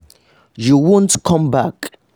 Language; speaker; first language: English; non-native, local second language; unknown